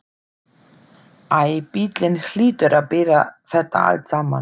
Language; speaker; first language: Icelandic; non-native, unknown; German